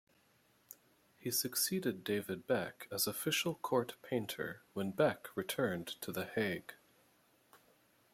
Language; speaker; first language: English; native; English